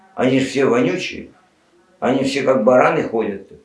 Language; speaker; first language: Russian; non-native, local second language; Kazakh